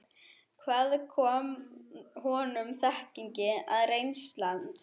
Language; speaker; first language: Icelandic; non-native, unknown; German